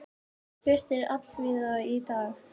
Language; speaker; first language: Icelandic; native; Icelandic